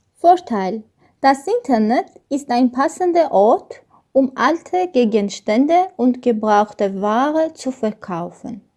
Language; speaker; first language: German; non-native, learner; Armenian